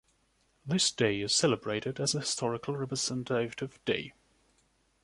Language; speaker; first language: English; non-native, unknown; German